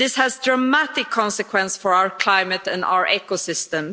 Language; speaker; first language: English; non-native, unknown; Swedish